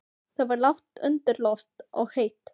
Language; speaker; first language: Icelandic; non-native, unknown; Filipino